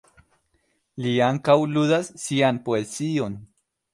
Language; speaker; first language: Esperanto; non-native, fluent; Spanish